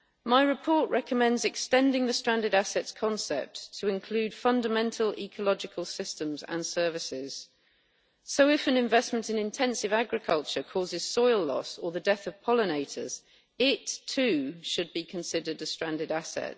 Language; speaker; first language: English; native; English